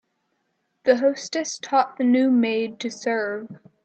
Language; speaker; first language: English; native; English